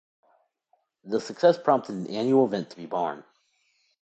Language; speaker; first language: English; native; English